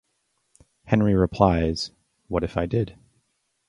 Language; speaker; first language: English; native; English